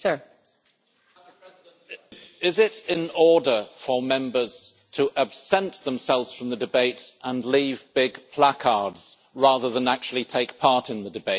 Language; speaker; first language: English; native; English